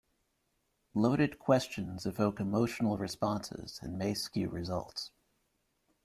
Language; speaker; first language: English; native; English